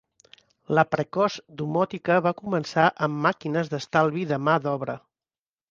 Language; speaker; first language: Catalan; native; Catalan